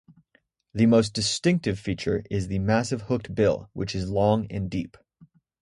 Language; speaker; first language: English; native; English